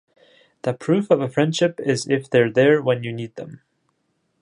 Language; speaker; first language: English; non-native, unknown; Japanese